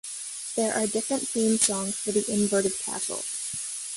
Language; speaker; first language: English; native; English